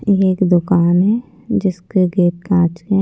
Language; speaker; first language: Hindi; non-native, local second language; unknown